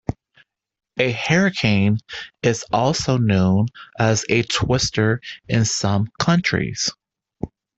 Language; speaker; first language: English; native; English